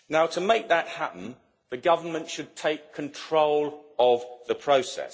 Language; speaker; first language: English; native; English